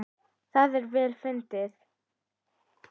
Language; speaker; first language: Icelandic; native; Icelandic